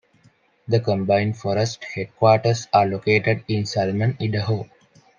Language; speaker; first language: English; non-native, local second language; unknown